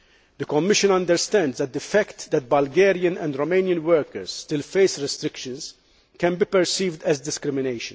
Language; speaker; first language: English; non-native, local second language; Maltese